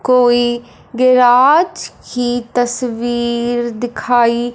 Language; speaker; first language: Hindi; non-native, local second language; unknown